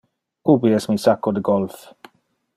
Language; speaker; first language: Interlingua; non-native, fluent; Dutch